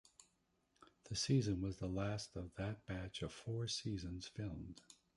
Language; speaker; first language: English; native; English